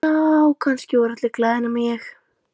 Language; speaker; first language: Icelandic; native; Icelandic